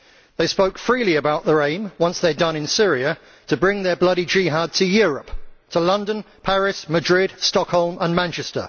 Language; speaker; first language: English; native; English